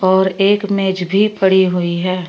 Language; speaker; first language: Hindi; native; Hindi